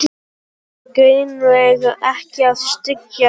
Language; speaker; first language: Icelandic; non-native, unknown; Polish